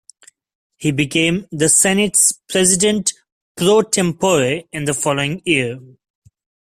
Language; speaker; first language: English; non-native, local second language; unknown